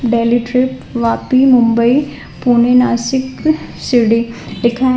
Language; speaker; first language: Hindi; non-native, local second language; Gujarati